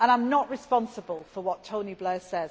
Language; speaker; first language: English; native; English